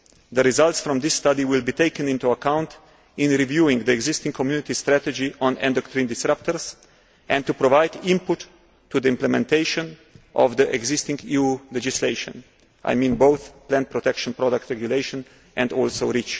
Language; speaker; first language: English; non-native, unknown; Slovenian